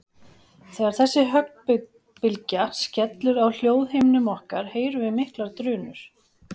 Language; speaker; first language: Icelandic; native; Icelandic